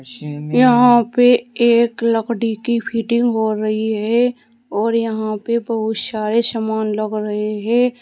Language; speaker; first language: Hindi; native; Hindi